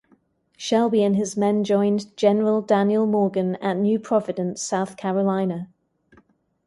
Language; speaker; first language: English; native; English